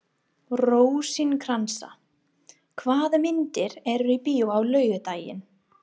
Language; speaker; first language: Icelandic; non-native, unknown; English